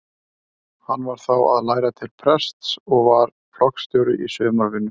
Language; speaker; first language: Icelandic; native; Icelandic